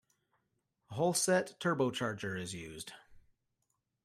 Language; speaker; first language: English; native; English